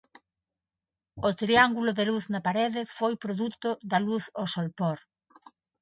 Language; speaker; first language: Galician; non-native, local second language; Spanish